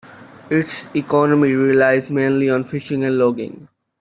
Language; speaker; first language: English; non-native, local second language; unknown